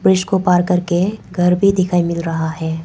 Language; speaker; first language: Hindi; non-native, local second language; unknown